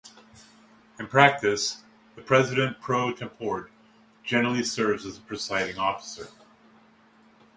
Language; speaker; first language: English; native; English